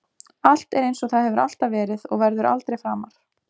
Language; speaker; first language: Icelandic; native; Icelandic